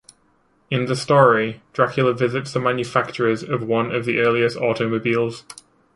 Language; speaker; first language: English; native; English